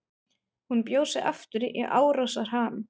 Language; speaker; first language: Icelandic; non-native, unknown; German